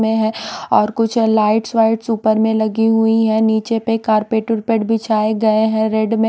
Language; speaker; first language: Hindi; non-native, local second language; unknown